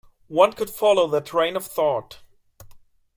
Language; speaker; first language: English; non-native, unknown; German